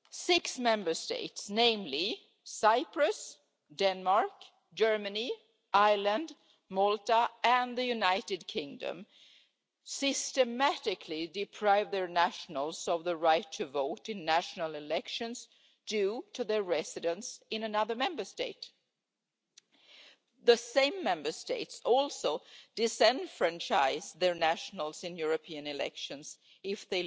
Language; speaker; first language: English; non-native, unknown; Swedish